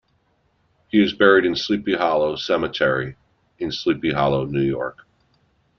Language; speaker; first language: English; native; English